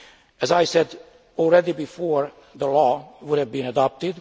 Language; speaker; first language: English; non-native, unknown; Hungarian